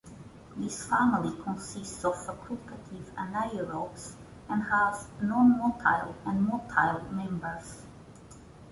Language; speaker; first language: English; non-native, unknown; Portuguese